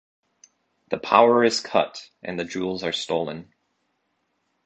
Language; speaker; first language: English; native; English